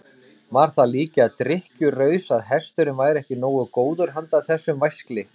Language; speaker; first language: Icelandic; native; Icelandic